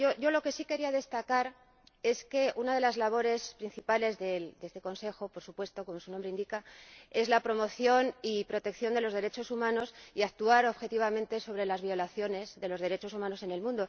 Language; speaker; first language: Spanish; native; Spanish